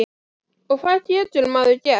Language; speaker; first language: Icelandic; native; Icelandic